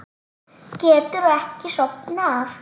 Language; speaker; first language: Icelandic; native; Icelandic